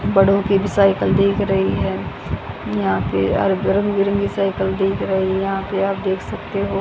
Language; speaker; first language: Hindi; native; Hindi